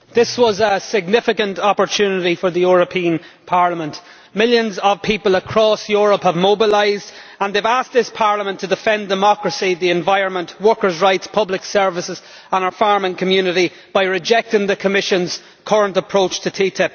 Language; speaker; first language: English; native; English